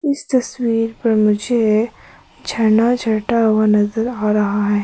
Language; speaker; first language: Hindi; early bilingual, other home language; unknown